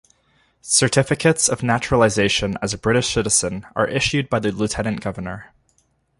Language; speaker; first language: English; native; English